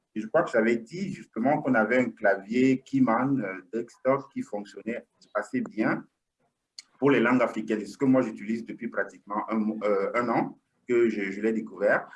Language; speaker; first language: French; non-native, local second language; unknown